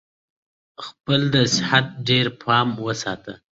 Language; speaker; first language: English; non-native, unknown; Pashto